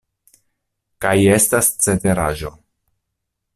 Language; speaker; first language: Esperanto; non-native, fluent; Italian